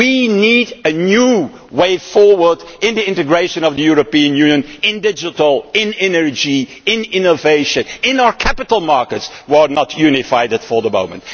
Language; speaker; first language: English; non-native, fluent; Dutch